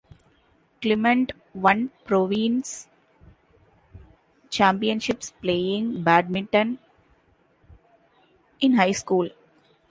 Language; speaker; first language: English; non-native, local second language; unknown